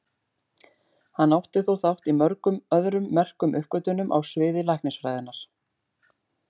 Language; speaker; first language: Icelandic; native; Icelandic